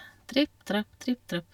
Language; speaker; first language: Norwegian; non-native, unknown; Hungarian